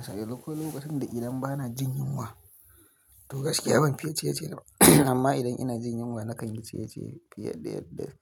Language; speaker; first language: Hausa; native; Hausa